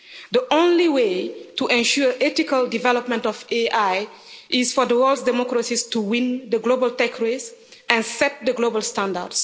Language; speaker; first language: English; non-native, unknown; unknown